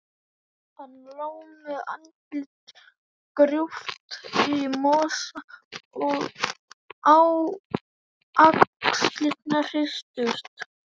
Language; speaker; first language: Icelandic; native; Icelandic